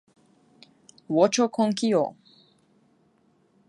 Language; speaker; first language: English; non-native, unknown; Turkish